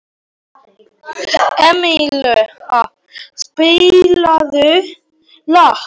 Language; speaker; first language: Icelandic; non-native, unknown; Polish